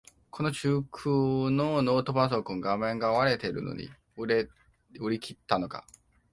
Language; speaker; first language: Japanese; non-native, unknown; Chinese